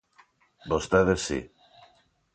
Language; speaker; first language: Galician; non-native, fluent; Spanish